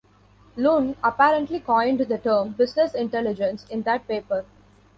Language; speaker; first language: English; non-native, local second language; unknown